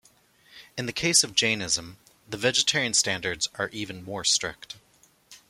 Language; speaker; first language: English; native; English